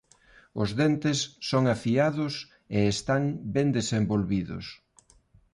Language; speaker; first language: Galician; non-native, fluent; Spanish